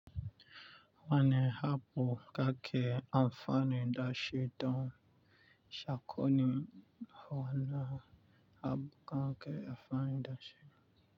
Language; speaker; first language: Hausa; non-native, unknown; Yoruba